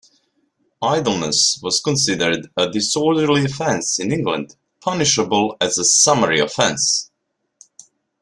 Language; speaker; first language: English; native; English